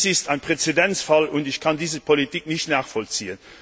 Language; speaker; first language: German; non-native, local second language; Luxembourgish